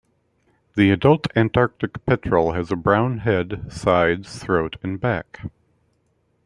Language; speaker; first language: English; native; English